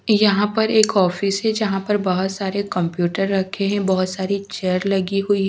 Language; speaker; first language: Hindi; native; Hindi